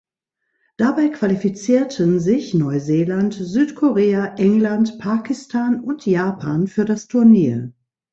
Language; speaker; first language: German; native; German